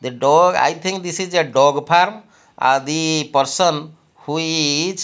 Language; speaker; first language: English; non-native, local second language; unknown